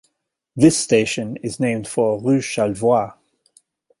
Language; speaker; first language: English; native; English